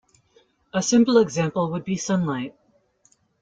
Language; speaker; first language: English; native; English